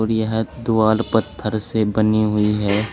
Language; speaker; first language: Hindi; native; Hindi